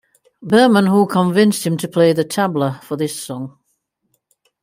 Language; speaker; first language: English; native; English